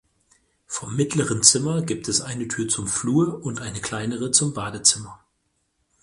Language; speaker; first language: German; native; German